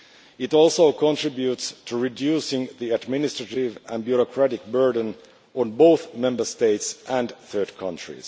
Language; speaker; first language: English; non-native, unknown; Finnish